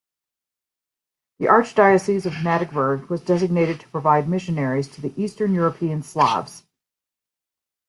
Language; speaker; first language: English; native; English